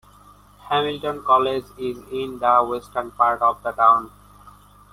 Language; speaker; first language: English; non-native, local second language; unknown